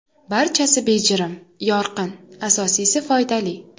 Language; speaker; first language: Uzbek; native; Uzbek